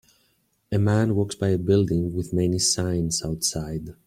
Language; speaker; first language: English; native; English